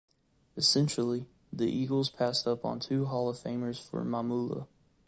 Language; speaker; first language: English; native; English